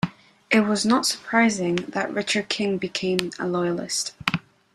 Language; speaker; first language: English; non-native, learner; Spanish